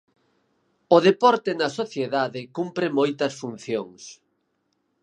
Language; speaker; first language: Galician; native; Galician